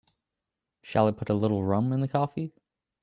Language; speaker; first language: English; native; English